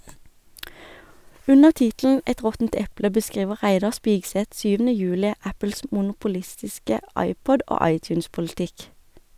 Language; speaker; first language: Norwegian; native; Norwegian